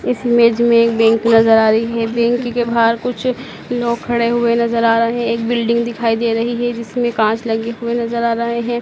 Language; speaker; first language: Hindi; native; Hindi